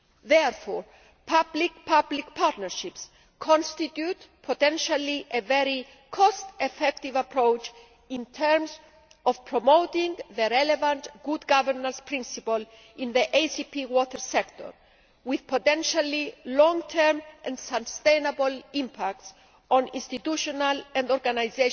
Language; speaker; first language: English; non-native, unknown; Greek